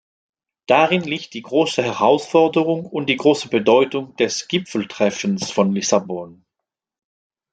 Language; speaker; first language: German; non-native, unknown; French